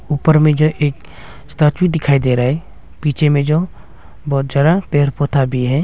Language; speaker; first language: Hindi; non-native, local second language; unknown